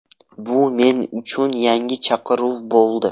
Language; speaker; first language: Uzbek; non-native, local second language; Russian